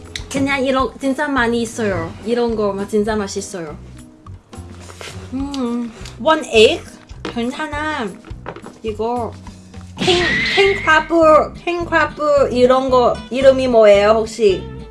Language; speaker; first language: Korean; non-native, learner; English